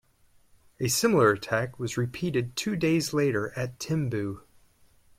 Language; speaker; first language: English; native; English